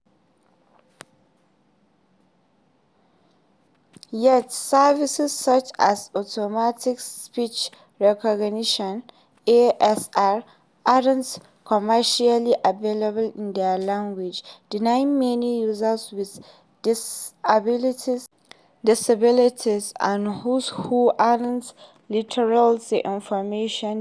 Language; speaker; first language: English; non-native, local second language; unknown